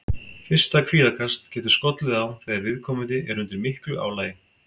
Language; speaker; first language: Icelandic; native; Icelandic